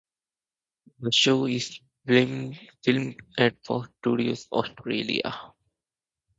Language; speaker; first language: English; native; English